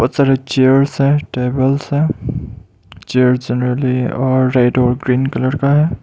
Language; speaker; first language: Hindi; non-native, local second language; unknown